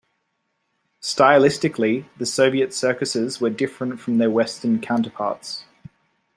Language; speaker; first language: English; native; English